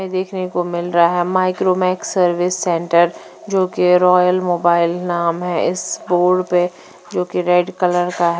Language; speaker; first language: Hindi; non-native, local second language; Punjabi